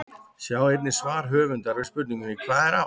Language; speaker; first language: Icelandic; native; Icelandic